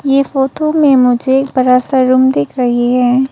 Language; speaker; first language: Hindi; early bilingual, other home language; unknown